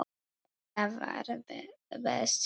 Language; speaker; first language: Icelandic; non-native, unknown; Polish